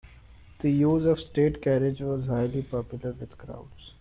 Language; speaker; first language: English; non-native, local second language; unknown